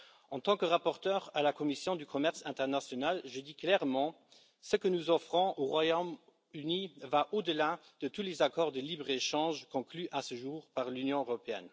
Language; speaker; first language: French; non-native, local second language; Luxembourgish